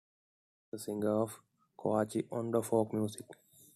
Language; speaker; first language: English; non-native, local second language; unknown